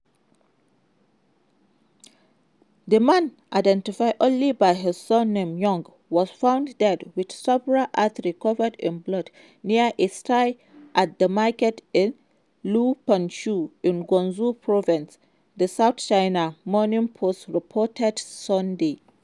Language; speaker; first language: English; non-native, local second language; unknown